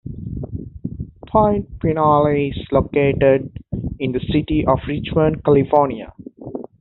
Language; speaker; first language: English; native; English